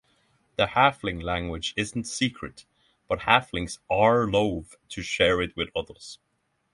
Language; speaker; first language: English; non-native, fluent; Norwegian